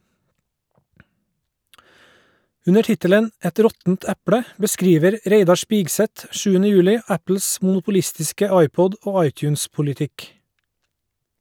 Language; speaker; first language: Norwegian; native; Norwegian